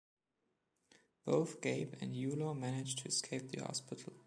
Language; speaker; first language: English; non-native, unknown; German